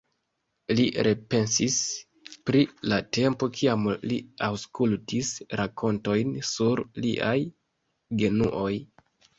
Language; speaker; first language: Esperanto; non-native, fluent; Kinyarwanda